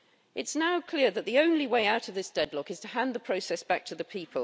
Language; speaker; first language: English; native; English